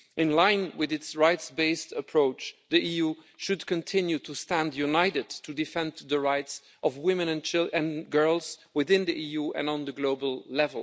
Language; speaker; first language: English; non-native, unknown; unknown